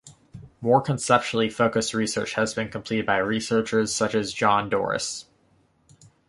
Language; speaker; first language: English; native; English